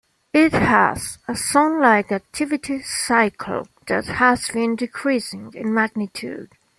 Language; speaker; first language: English; non-native, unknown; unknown